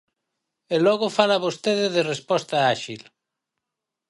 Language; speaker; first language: Galician; native; Galician